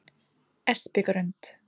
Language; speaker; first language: Icelandic; native; Icelandic